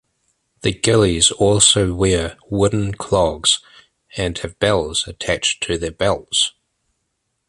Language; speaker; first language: English; native; English